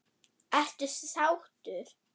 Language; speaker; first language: Icelandic; non-native, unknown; German